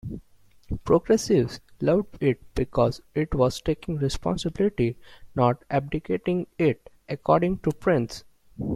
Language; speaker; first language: English; non-native, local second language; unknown